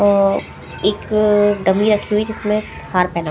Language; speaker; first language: Hindi; non-native, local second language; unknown